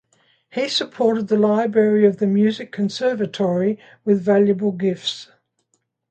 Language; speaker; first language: English; native; English